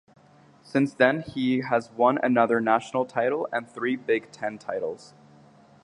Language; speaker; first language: English; native; English